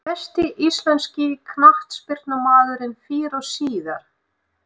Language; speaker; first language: Icelandic; non-native, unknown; Russian